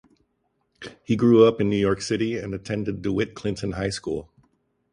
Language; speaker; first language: English; native; English